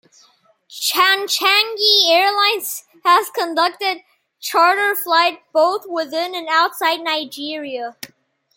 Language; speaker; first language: English; non-native, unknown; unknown